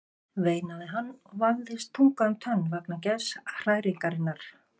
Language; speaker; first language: Icelandic; native; Icelandic